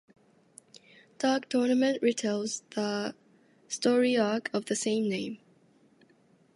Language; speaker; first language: English; non-native, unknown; Japanese